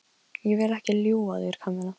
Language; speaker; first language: Icelandic; non-native, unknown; Polish